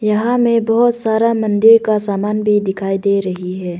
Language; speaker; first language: Hindi; non-native, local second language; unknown